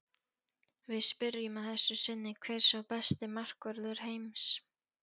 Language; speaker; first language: Icelandic; non-native, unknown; Polish